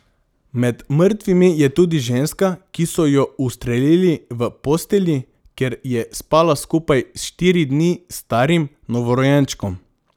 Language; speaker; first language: Slovenian; non-native, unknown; Macedonian